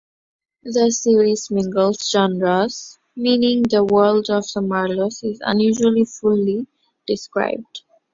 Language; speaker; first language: English; non-native, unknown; Bangla